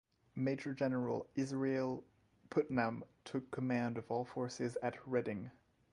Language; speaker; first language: English; non-native, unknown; French